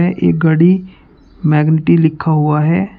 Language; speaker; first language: Hindi; native; Hindi